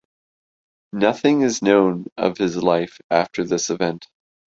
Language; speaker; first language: English; native; English